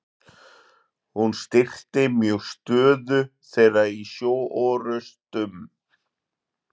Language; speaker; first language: Icelandic; native; Icelandic